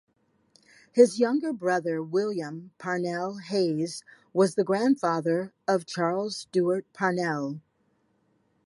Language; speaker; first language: English; native; English